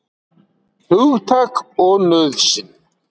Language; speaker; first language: Icelandic; native; Icelandic